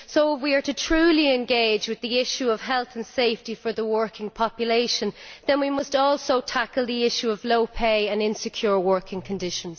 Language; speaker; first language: English; native; English